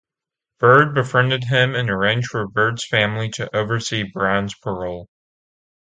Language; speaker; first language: English; native; English